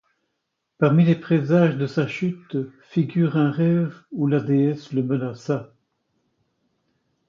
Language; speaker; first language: French; native; French